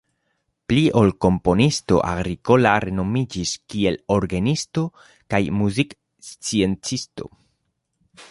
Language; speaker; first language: Esperanto; non-native, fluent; Spanish